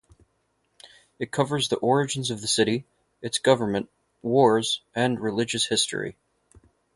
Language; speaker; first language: English; native; English